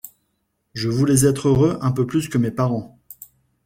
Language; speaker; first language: French; non-native, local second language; Malagasy